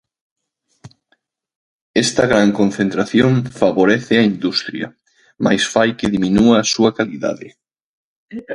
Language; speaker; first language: Galician; native; Galician